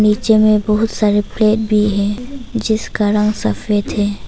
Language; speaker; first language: Hindi; non-native, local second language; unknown